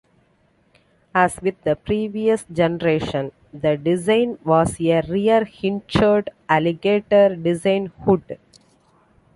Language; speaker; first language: English; non-native, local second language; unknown